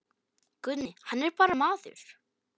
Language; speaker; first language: Icelandic; non-native, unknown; Polish